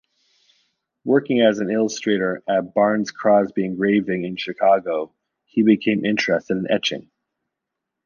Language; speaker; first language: English; native; English